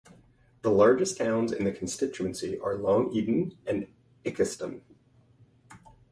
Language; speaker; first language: English; native; English